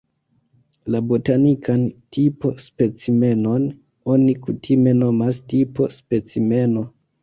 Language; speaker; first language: Esperanto; non-native, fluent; Kinyarwanda